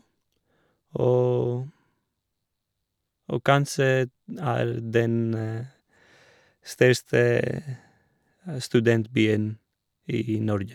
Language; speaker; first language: Norwegian; non-native, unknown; Greek